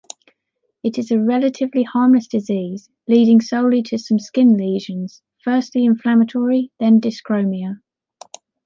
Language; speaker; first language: English; native; English